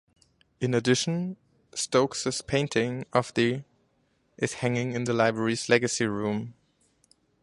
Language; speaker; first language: English; non-native, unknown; German